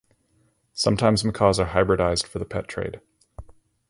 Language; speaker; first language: English; native; English